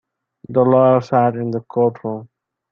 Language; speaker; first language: English; non-native, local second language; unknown